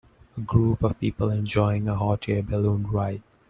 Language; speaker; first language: English; non-native, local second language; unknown